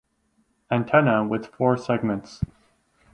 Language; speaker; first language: English; native; English